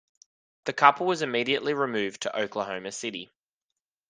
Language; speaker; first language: English; native; English